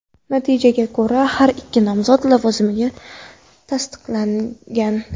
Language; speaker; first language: Uzbek; non-native, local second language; Kara-Kalpak